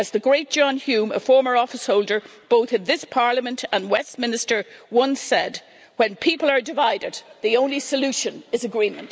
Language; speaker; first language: English; native; English